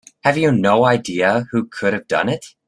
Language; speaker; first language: English; native; English